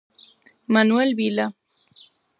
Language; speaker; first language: Galician; non-native, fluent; Spanish